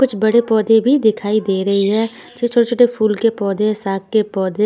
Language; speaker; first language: Hindi; non-native, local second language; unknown